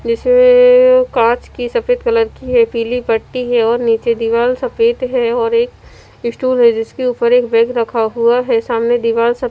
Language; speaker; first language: Hindi; non-native, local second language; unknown